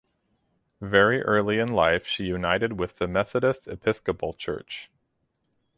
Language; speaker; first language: English; native; English